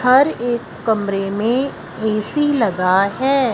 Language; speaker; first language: Hindi; non-native, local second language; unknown